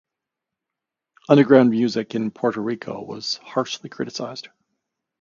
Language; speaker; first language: English; native; English